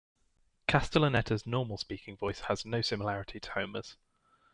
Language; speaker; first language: English; native; English